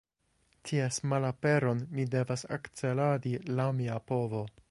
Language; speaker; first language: Esperanto; non-native, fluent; English